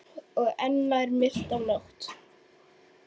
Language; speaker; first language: Icelandic; native; Icelandic